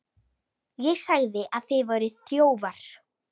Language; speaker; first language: Icelandic; native; Icelandic